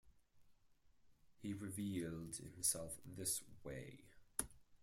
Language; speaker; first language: English; non-native, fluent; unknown